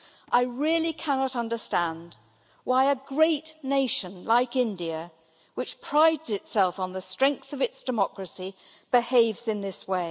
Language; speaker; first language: English; native; English